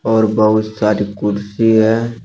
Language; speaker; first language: Hindi; native; Hindi